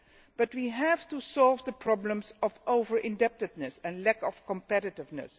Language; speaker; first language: English; non-native, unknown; Dutch